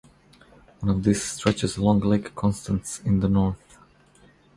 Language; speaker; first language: English; non-native, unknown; Croatian